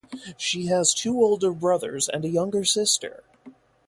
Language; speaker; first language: English; native; English